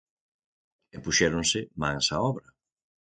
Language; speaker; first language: Galician; native; Galician